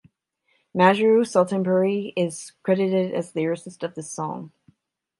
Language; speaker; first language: English; native; English